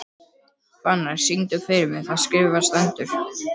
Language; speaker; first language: Icelandic; native; Icelandic